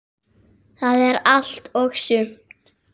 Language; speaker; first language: Icelandic; native; Icelandic